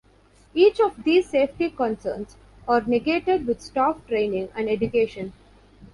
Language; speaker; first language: English; non-native, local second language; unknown